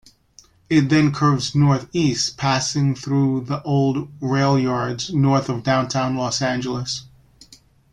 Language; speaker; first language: English; native; English